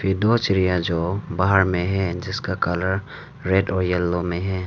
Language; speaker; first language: Hindi; non-native, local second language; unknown